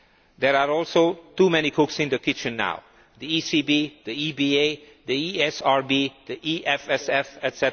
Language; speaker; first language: English; non-native, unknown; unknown